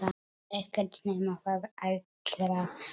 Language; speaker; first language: Icelandic; non-native, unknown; Polish